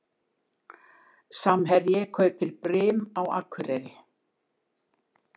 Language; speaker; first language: Icelandic; native; Icelandic